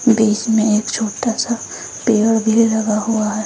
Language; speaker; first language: Hindi; native; Hindi